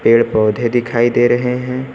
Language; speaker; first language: Hindi; native; Hindi